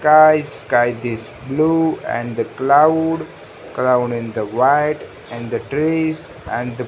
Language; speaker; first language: English; non-native, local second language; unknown